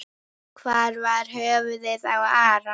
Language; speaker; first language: Icelandic; native; Icelandic